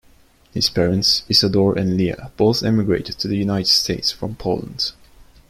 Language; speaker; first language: English; non-native, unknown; Turkish